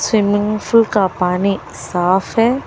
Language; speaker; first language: Hindi; non-native, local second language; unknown